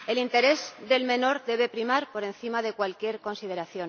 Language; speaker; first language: Spanish; native; Spanish